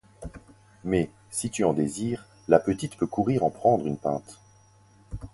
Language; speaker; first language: French; native; French